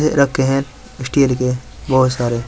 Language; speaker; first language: Hindi; native; Hindi